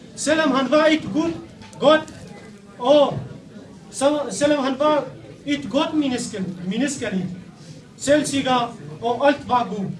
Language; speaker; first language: Danish; non-native, learner; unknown